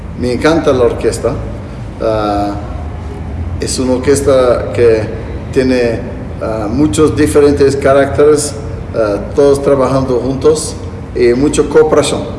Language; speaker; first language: Spanish; non-native, fluent; English